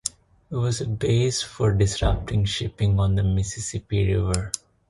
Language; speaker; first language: English; non-native, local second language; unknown